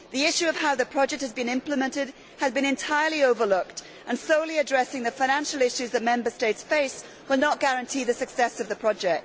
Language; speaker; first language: English; native; English